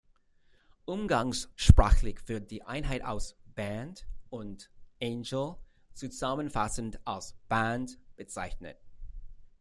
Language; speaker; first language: German; non-native, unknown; English